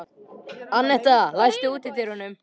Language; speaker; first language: Icelandic; native; Icelandic